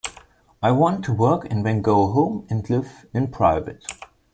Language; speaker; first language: English; non-native, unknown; German